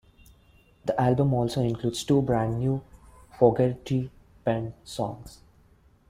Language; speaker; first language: English; non-native, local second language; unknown